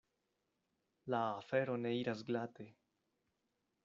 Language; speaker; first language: Esperanto; non-native, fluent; Spanish